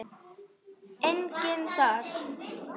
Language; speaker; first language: Icelandic; native; Icelandic